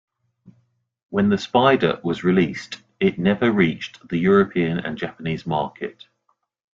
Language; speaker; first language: English; native; English